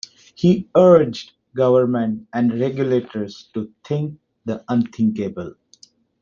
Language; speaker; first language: English; non-native, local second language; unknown